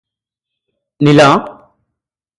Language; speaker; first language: English; native; English